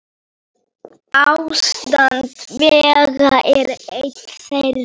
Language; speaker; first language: Icelandic; non-native, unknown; Polish